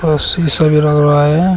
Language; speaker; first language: Hindi; native; Hindi